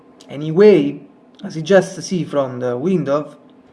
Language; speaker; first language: English; non-native, learner; Italian